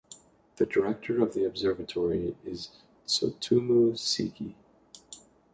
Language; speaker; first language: English; native; English